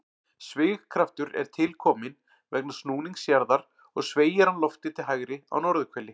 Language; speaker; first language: Icelandic; native; Icelandic